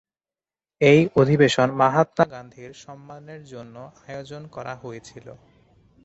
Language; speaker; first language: Bangla; non-native, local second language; Chittagonian